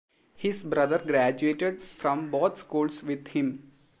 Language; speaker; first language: English; non-native, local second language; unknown